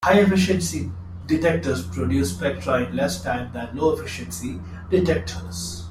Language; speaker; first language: English; non-native, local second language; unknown